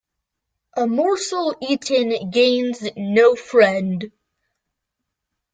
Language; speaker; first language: English; native; English